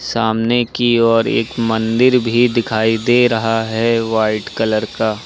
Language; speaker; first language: Hindi; native; Hindi